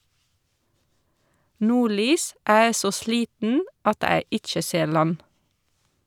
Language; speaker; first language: Norwegian; non-native, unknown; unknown